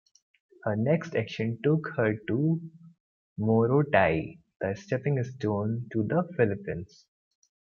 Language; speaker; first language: English; non-native, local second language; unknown